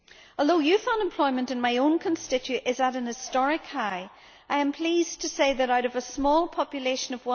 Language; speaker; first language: English; native; English